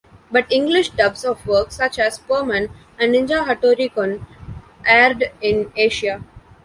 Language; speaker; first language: English; non-native, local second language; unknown